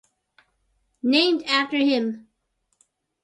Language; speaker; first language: English; native; English